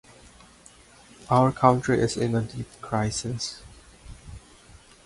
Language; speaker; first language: English; non-native, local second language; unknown